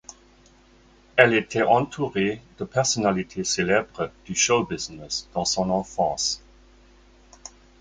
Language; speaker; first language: French; non-native, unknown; German